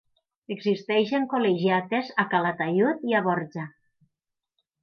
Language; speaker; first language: Catalan; native; Catalan